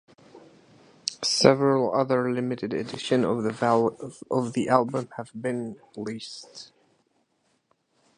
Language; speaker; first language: English; native; English